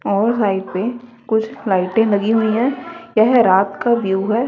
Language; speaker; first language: Hindi; native; Hindi